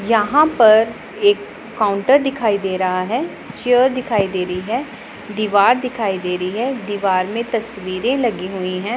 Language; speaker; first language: Hindi; non-native, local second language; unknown